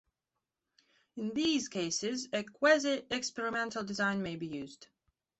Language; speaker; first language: English; non-native, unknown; Belarusian